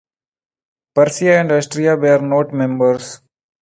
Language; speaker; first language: English; non-native, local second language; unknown